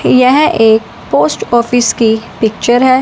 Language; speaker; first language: Hindi; non-native, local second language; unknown